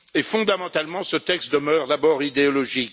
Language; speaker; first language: French; native; French